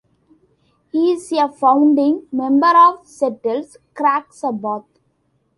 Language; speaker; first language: English; non-native, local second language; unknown